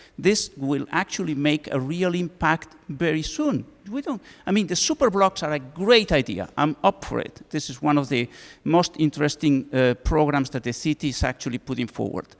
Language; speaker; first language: English; non-native, fluent; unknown